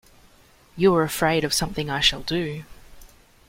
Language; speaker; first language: English; native; English